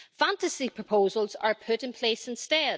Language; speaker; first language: English; native; English